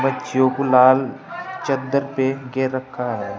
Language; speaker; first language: Hindi; native; Hindi